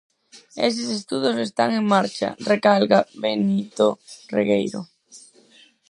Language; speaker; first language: Galician; non-native, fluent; Spanish